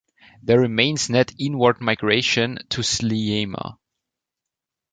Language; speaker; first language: English; non-native, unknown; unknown